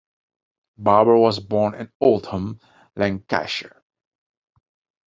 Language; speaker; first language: English; non-native, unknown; Dutch